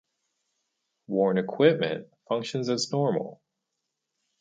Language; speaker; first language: English; native; English